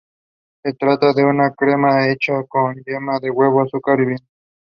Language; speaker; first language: English; non-native, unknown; Spanish